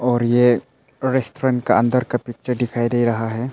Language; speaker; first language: Hindi; non-native, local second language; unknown